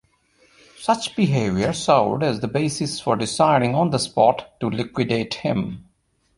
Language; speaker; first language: English; non-native, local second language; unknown